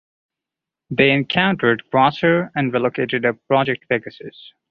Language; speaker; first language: English; non-native, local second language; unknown